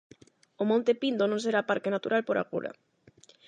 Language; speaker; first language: Galician; non-native, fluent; Spanish